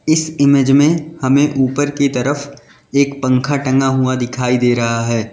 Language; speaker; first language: Hindi; native; Hindi